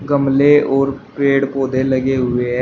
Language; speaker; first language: Hindi; native; Hindi